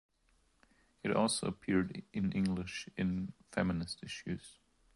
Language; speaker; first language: English; non-native, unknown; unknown